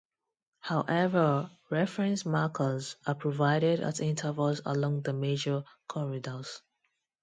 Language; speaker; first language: English; non-native, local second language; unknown